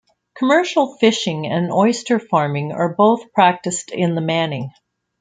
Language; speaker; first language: English; native; English